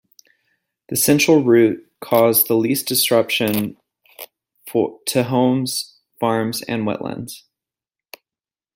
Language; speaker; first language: English; native; English